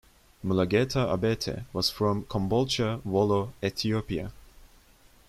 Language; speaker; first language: English; non-native, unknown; Turkish